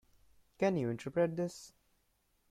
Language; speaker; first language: English; non-native, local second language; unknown